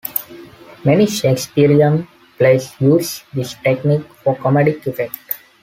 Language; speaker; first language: English; non-native, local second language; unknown